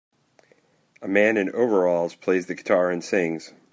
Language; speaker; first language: English; native; English